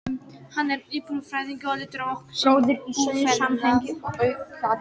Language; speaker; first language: Icelandic; non-native, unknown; Polish